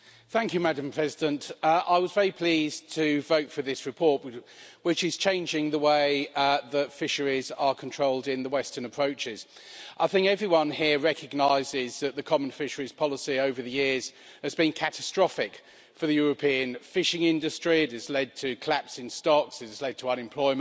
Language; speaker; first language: English; native; English